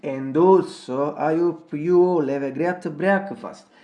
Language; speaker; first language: English; non-native, learner; Italian